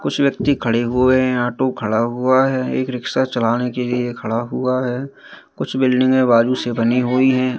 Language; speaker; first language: Hindi; native; Hindi